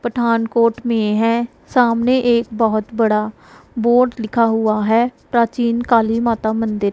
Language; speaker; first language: Hindi; non-native, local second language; Punjabi